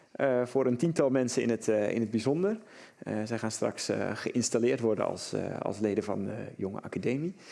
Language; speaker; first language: Dutch; native; Dutch